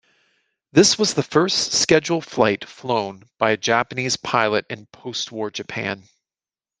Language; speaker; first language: English; native; English